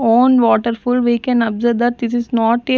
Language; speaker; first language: English; non-native, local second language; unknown